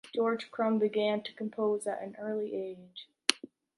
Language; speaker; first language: English; native; English